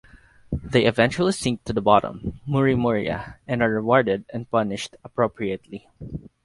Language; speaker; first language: English; non-native, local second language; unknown